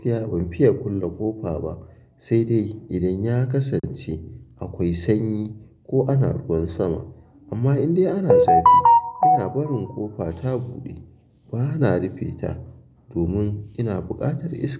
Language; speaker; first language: Hausa; native; Hausa